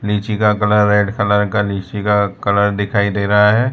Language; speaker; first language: Hindi; non-native, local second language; Gujarati